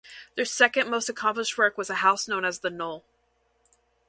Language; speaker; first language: English; native; English